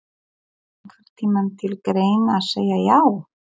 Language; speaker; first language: Icelandic; non-native, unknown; Polish